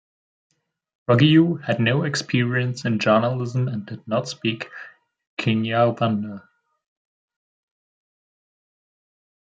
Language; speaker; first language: English; non-native, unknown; German